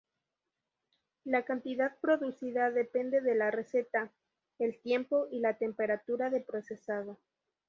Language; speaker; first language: Spanish; native; Spanish